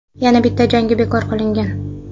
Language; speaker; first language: Uzbek; non-native, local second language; Kara-Kalpak